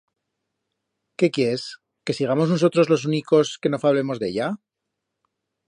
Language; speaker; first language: Aragonese; native; Aragonese